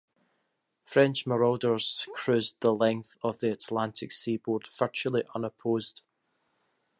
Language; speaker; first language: English; native; English